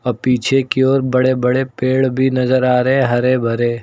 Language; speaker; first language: Hindi; native; Hindi